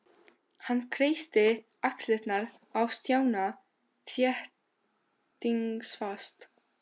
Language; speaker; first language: Icelandic; non-native, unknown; Albanian